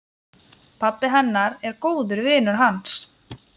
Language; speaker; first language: Icelandic; non-native, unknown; Lithuanian